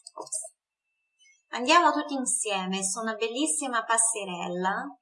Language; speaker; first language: Italian; non-native, fluent; Portuguese